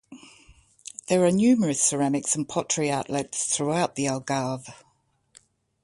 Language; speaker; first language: English; native; English